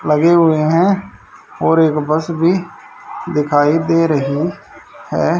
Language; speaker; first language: Hindi; native; Hindi